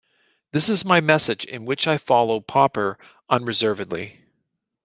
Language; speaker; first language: English; native; English